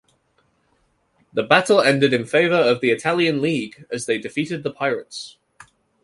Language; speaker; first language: English; native; English